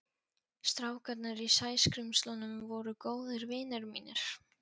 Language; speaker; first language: Icelandic; non-native, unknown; Polish